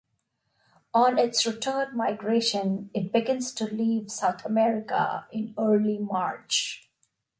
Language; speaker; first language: English; non-native, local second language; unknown